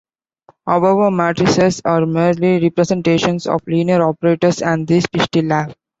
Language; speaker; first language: English; non-native, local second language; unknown